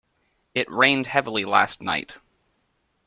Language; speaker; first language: English; native; English